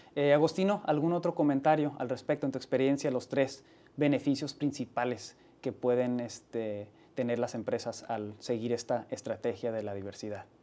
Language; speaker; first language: Spanish; early bilingual, heritage; Spanish